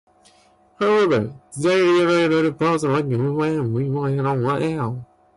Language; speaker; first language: English; non-native, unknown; Japanese